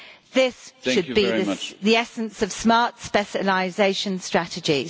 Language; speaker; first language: English; native; English